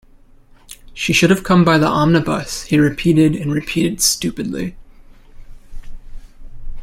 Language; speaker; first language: English; native; English